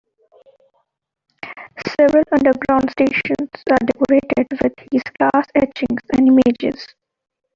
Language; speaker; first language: English; non-native, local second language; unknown